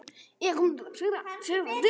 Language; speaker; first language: Icelandic; native; Icelandic